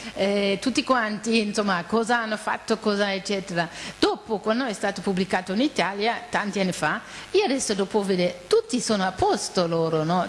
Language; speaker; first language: Italian; non-native, fluent; German